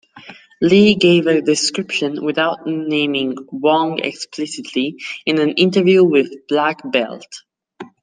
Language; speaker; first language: English; non-native, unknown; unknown